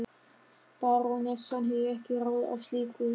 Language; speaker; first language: Icelandic; non-native, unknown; German